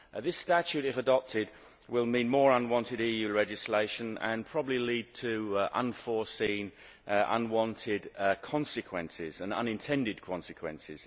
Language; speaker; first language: English; native; English